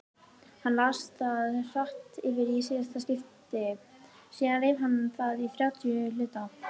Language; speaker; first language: Icelandic; native; Icelandic